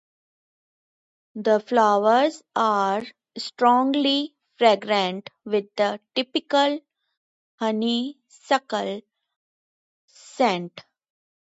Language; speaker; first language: English; non-native, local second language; Hindi